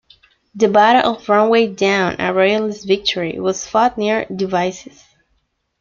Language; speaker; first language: English; non-native, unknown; Spanish